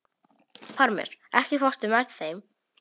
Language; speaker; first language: Icelandic; non-native, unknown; Polish